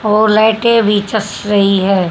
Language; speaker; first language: Hindi; native; Hindi